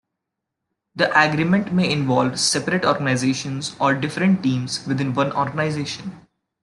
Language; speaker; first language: English; non-native, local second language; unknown